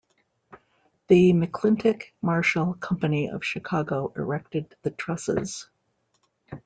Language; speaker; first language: English; native; English